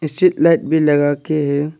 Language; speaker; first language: Hindi; early bilingual, other home language; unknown